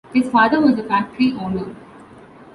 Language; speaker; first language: English; non-native, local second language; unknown